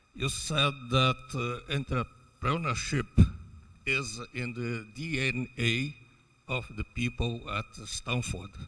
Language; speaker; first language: English; non-native, fluent; Portuguese